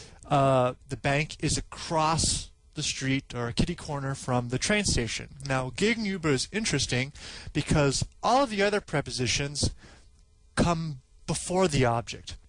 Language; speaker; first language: English; native; English